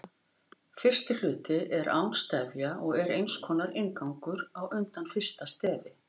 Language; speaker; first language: Icelandic; native; Icelandic